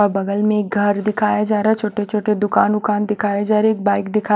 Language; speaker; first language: Hindi; native; Hindi